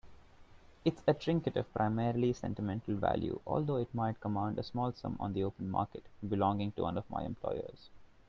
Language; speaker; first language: English; non-native, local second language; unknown